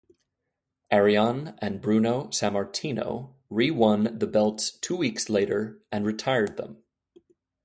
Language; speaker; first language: English; native; English